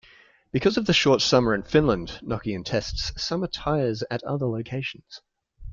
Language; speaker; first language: English; native; English